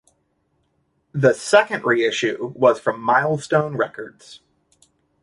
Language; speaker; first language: English; native; English